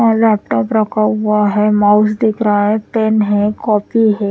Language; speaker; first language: Hindi; non-native, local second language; Punjabi